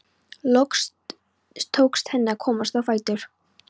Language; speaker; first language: Icelandic; non-native, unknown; Polish